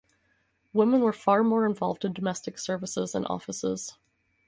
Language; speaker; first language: English; native; English